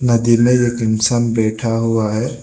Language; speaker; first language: Hindi; non-native, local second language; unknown